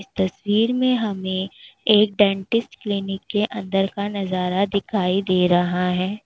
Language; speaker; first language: Hindi; native; Hindi